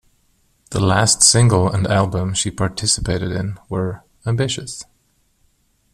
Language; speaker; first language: English; non-native, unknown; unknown